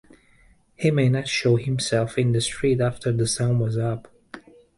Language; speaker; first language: English; native; English